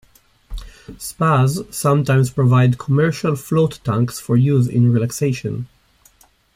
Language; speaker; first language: English; native; English